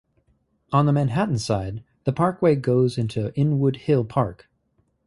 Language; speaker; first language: English; native; English